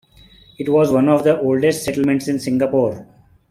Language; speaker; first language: English; non-native, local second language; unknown